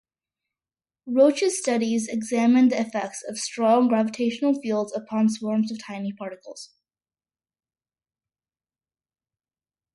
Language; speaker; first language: English; early bilingual, other home language; Malayalam